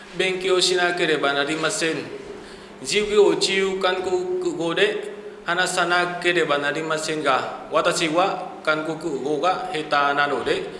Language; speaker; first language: Japanese; non-native, learner; Vietnamese